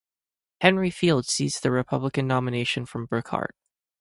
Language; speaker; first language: English; native; English